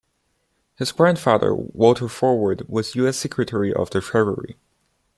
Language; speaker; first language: English; non-native, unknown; Chinese